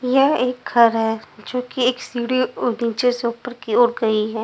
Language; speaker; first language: Hindi; non-native, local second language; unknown